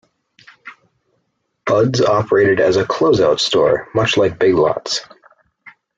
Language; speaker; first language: English; native; English